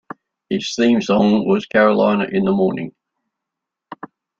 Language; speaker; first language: English; native; English